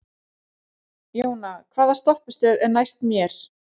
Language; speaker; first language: Icelandic; native; Icelandic